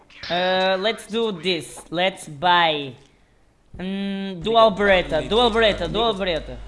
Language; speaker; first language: English; non-native, learner; Portuguese